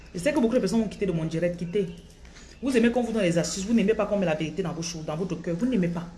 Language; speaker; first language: French; non-native, local second language; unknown